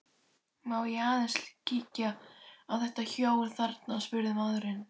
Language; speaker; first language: Icelandic; native; Icelandic